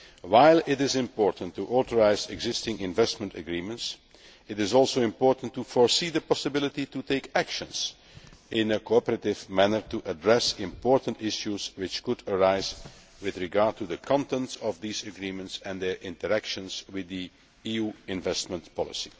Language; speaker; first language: English; non-native, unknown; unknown